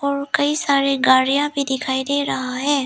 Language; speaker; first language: Hindi; early bilingual, other home language; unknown